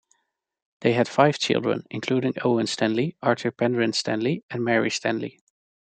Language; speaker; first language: English; non-native, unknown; Dutch